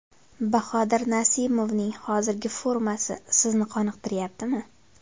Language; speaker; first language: Uzbek; native; Uzbek